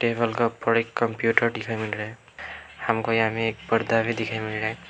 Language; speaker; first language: Hindi; early bilingual, other home language; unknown